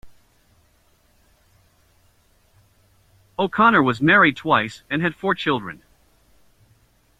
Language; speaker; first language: English; native; English